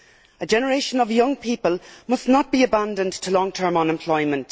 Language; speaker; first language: English; native; English